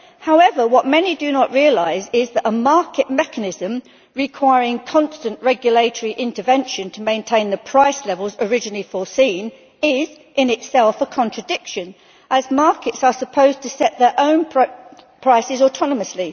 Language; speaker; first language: English; native; English